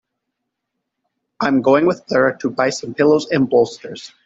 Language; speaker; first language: English; native; English